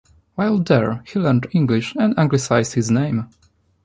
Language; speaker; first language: English; non-native, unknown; Polish